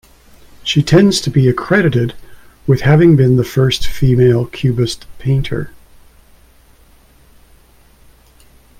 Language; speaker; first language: English; native; English